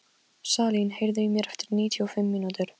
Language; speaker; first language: Icelandic; non-native, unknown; Polish